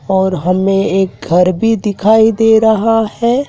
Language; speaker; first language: Hindi; native; Hindi